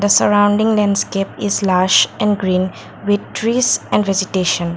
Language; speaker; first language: English; non-native, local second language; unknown